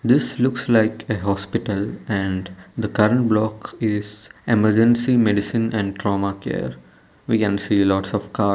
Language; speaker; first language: English; non-native, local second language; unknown